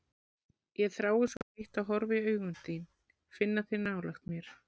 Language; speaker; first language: Icelandic; native; Icelandic